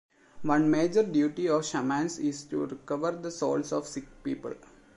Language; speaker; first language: English; non-native, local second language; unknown